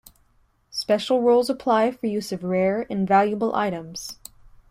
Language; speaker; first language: English; native; English